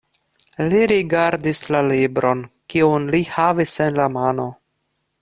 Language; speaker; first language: Esperanto; non-native, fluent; Russian